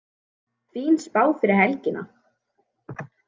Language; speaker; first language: Icelandic; native; Icelandic